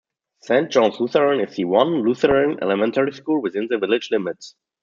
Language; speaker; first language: English; non-native, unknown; German